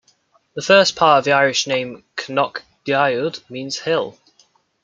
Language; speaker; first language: English; native; English